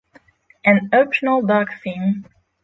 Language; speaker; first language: English; non-native, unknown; Polish